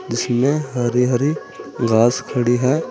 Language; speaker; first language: Hindi; native; Hindi